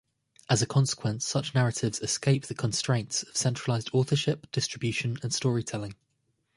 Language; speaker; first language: English; native; English